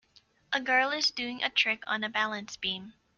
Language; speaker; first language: English; native; English